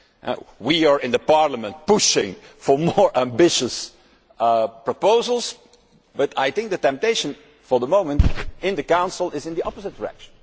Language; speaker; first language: English; non-native, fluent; Dutch